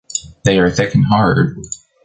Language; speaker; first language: English; native; English